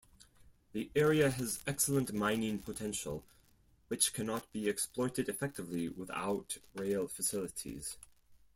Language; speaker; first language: English; non-native, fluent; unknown